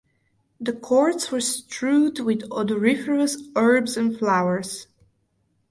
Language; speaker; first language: English; non-native, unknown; Bulgarian